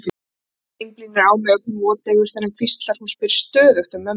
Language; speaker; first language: Icelandic; native; Icelandic